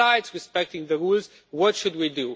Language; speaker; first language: English; non-native, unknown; Romanian